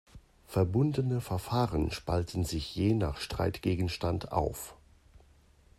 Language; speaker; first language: German; native; German